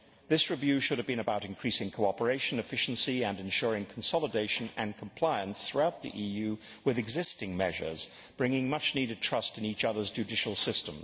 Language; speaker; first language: English; native; English